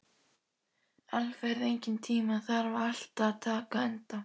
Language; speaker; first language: Icelandic; native; Icelandic